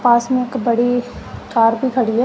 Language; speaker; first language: Hindi; non-native, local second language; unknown